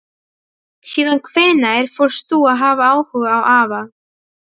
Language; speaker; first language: Icelandic; non-native, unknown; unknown